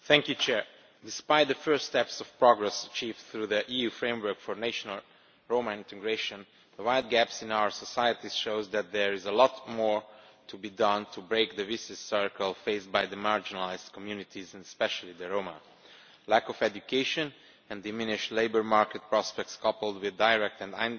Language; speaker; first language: English; non-native, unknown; Romanian